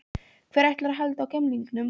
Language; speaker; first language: Icelandic; non-native, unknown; Polish